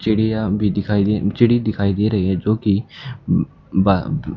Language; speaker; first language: Hindi; native; Hindi